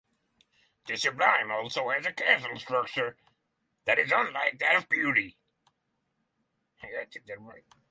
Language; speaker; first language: English; non-native, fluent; Norwegian